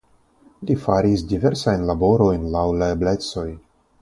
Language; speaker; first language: Esperanto; non-native, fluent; Russian